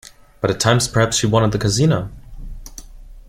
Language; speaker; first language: English; non-native, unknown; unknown